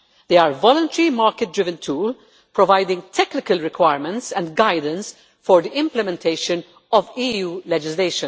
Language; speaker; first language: English; non-native, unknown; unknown